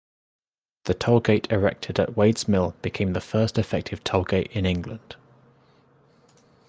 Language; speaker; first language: English; native; English